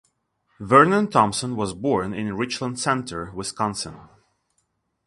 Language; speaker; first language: English; non-native, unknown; Russian